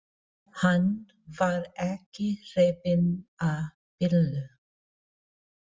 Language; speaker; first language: Icelandic; non-native, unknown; Filipino